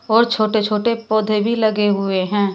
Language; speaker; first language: Hindi; native; Hindi